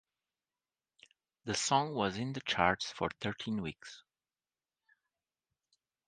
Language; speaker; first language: English; non-native, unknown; Portuguese